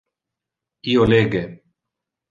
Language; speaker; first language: Interlingua; non-native, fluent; Italian